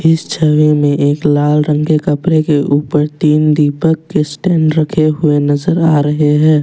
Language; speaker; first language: Hindi; non-native, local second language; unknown